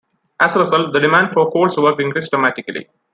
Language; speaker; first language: English; non-native, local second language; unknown